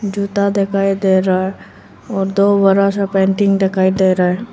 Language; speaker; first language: Hindi; non-native, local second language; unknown